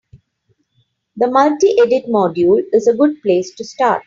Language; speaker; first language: English; non-native, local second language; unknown